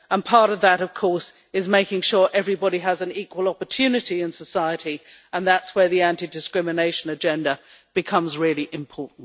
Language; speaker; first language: English; native; English